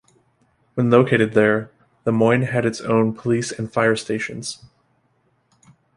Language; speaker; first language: English; native; English